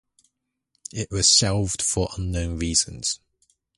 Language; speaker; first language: English; native; English